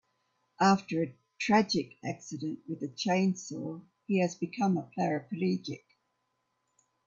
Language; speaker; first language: English; native; English